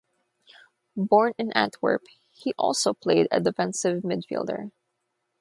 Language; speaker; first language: English; non-native, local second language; Filipino